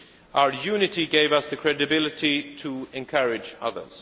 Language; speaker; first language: English; non-native, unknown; Swedish